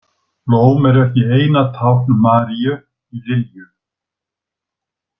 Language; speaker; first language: Icelandic; native; Icelandic